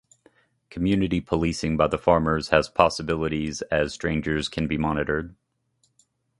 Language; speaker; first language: English; native; English